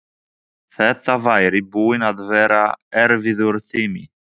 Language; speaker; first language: Icelandic; non-native, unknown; Polish